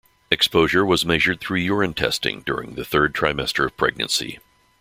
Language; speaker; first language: English; native; English